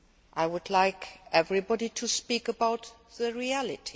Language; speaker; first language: English; non-native, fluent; Luxembourgish